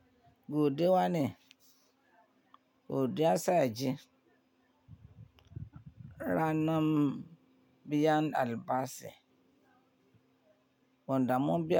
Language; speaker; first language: Hausa; non-native, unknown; Yoruba